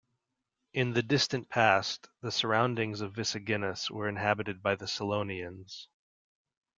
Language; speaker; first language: English; native; English